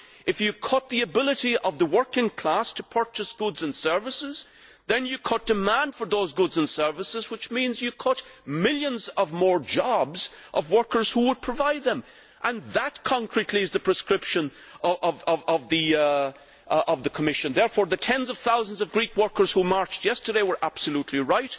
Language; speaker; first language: English; native; English